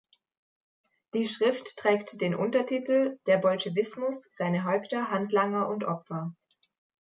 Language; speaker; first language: German; native; German